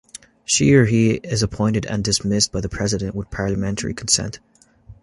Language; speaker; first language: English; native; English